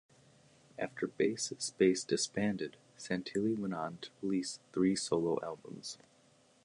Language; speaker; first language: English; native; English